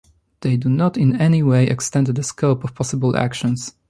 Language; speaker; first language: English; non-native, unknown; Polish